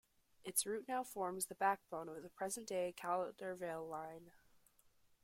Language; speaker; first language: English; native; English